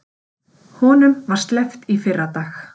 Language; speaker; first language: Icelandic; native; Icelandic